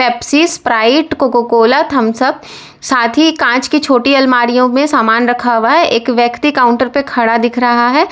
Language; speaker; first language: Hindi; native; Hindi